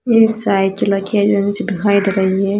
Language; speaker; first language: Hindi; native; Hindi